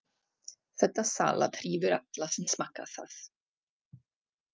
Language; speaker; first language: Icelandic; non-native, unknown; Czech